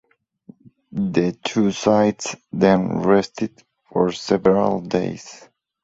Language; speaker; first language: English; non-native, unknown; Spanish